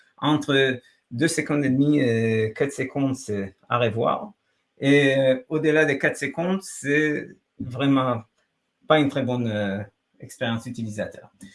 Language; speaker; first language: French; non-native, fluent; Hebrew